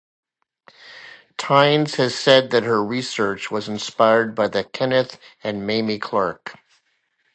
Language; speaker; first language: English; native; English